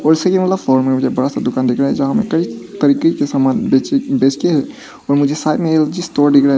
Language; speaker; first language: Hindi; non-native, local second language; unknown